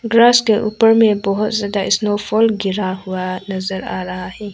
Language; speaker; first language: Hindi; non-native, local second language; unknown